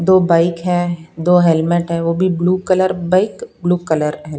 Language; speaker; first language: Hindi; non-native, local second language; Punjabi